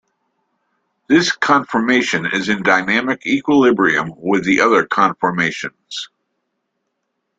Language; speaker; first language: English; native; English